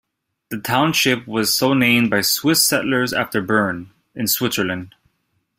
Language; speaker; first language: English; native; English